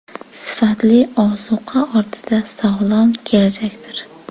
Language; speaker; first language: Uzbek; native; Uzbek